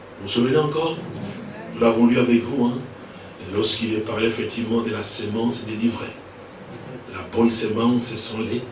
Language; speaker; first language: French; non-native, local second language; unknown